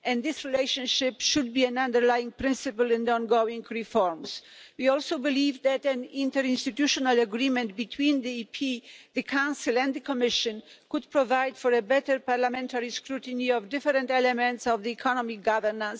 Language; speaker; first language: English; non-native, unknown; Polish